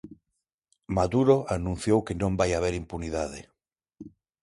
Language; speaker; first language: Galician; non-native, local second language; Spanish